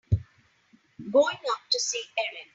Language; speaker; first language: English; non-native, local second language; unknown